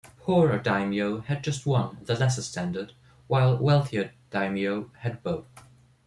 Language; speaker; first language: English; non-native, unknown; German